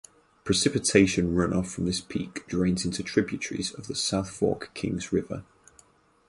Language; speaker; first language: English; native; English